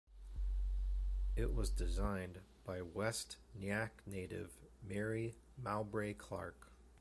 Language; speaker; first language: English; native; English